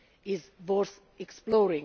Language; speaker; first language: English; non-native, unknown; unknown